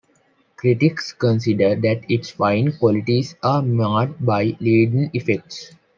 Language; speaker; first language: English; non-native, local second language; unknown